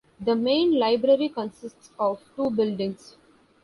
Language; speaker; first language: English; non-native, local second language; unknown